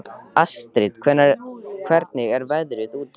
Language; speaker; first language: Icelandic; native; Icelandic